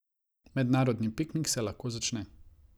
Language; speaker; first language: Slovenian; non-native, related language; Croatian